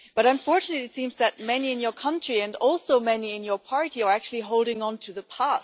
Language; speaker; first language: English; non-native, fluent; German